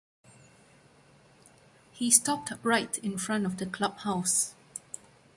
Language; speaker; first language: English; non-native, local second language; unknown